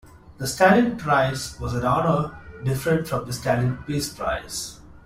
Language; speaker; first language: English; non-native, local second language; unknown